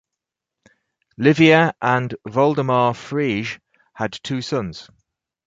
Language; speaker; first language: English; native; English